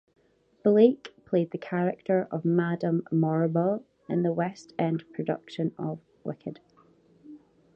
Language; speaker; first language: English; native; English